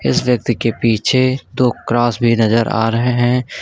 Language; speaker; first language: Hindi; native; Hindi